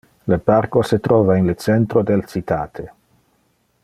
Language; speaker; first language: Interlingua; non-native, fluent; Dutch